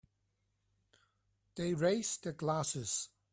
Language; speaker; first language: English; non-native, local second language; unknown